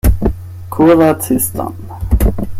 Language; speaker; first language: Esperanto; non-native, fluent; German